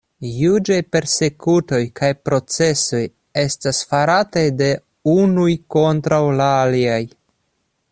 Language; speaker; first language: Esperanto; non-native, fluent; Russian